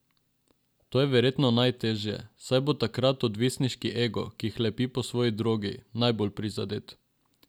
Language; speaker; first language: Slovenian; non-native, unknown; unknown